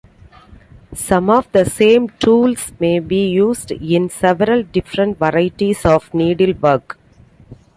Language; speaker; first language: English; non-native, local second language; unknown